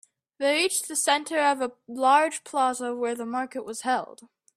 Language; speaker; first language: English; native; English